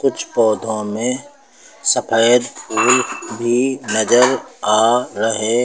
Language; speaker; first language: Hindi; native; Hindi